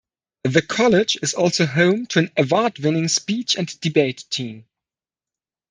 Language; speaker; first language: English; non-native, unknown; German